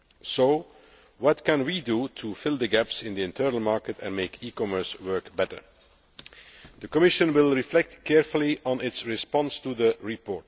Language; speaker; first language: English; non-native, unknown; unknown